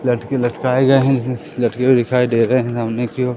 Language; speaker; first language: Hindi; native; Hindi